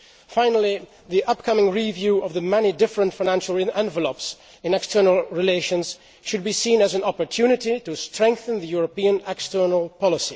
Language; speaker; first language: English; non-native, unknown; Dutch